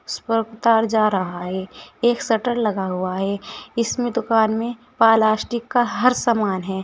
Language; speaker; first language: Hindi; native; Hindi